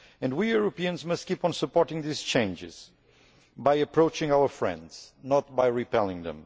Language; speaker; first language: English; non-native, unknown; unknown